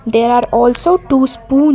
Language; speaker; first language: English; non-native, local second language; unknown